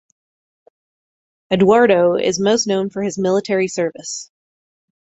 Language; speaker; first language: English; native; English